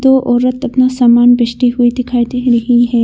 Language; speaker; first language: Hindi; non-native, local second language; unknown